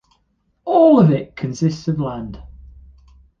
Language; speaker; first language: English; native; English